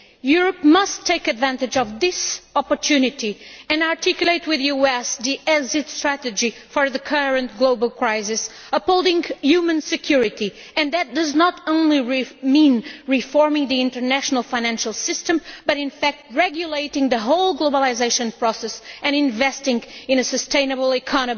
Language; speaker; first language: English; non-native, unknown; Portuguese